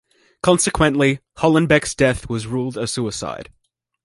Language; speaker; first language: English; native; English